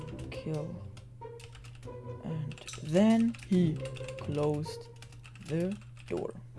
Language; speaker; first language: English; non-native, learner; German